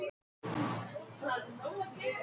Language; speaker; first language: Icelandic; non-native, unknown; Russian